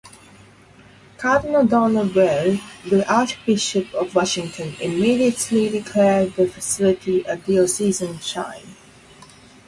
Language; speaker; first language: English; non-native, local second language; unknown